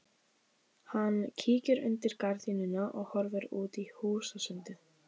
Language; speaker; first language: Icelandic; native; Icelandic